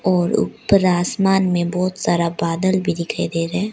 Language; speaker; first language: Hindi; early bilingual, other home language; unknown